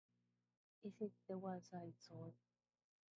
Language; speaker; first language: English; non-native, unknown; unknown